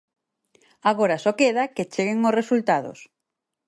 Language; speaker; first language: Galician; native; Galician